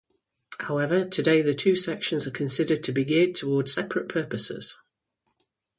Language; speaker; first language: English; native; English